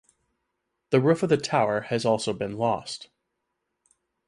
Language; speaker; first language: English; native; English